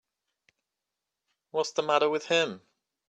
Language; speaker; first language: English; native; English